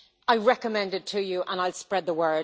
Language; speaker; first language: English; native; English